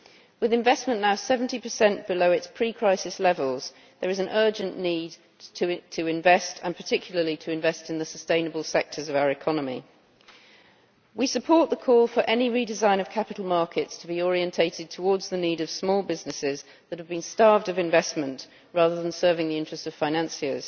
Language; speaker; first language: English; native; English